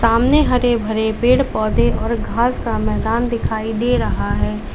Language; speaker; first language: Hindi; native; Hindi